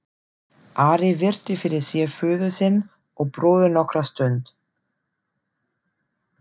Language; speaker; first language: Icelandic; non-native, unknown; German